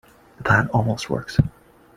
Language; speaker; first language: English; native; English